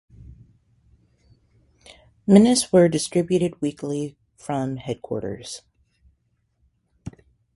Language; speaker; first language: English; native; English